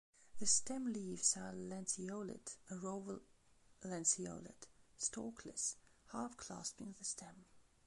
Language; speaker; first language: English; non-native, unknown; Belarusian